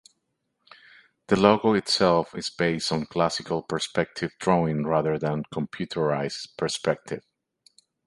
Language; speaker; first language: English; native; English